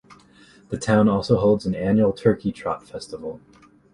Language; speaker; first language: English; native; English